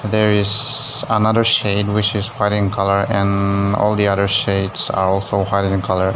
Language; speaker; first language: English; non-native, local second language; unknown